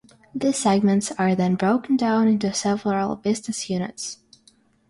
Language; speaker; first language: English; non-native, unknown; Russian